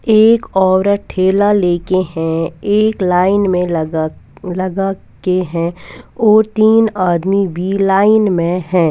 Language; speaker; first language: Hindi; non-native, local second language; Punjabi